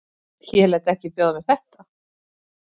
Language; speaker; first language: Icelandic; native; Icelandic